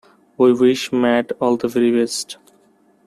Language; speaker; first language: English; non-native, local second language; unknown